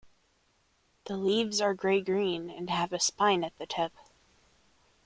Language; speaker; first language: English; native; English